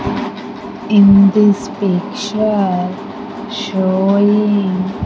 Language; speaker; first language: English; non-native, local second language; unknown